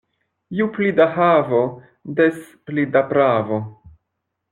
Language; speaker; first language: Esperanto; non-native, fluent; French